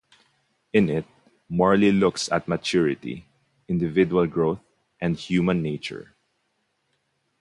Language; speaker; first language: English; non-native, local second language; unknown